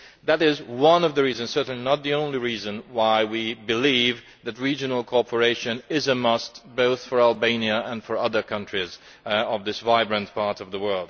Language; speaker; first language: English; non-native, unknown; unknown